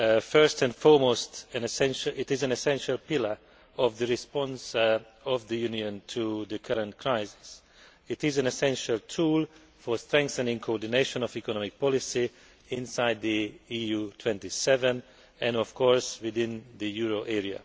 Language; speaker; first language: English; non-native, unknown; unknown